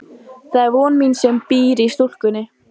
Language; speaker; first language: Icelandic; native; Icelandic